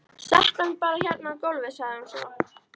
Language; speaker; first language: Icelandic; native; Icelandic